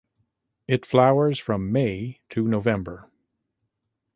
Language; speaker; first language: English; native; English